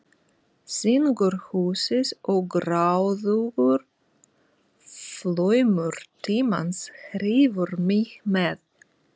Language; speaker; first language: Icelandic; non-native, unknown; Russian